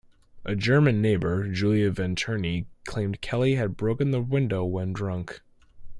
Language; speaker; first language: English; native; English